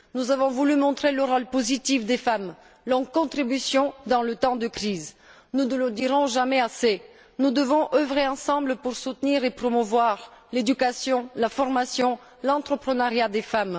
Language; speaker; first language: French; non-native, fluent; Bulgarian